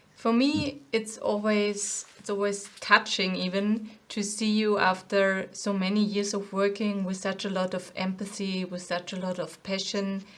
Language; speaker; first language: English; non-native, fluent; German